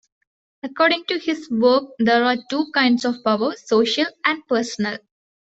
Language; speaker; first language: English; non-native, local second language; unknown